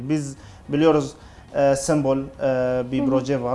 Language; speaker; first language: Turkish; non-native, learner; Arabic